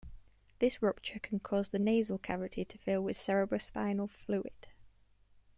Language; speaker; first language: English; native; English